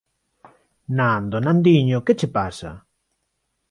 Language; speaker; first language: Galician; non-native, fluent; Spanish